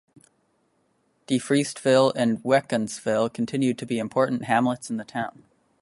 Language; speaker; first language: English; native; English